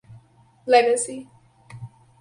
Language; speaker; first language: English; native; English